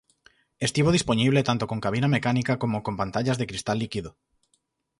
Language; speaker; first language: Galician; native; Galician